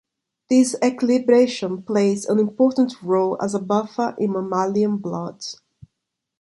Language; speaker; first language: English; non-native, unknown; Portuguese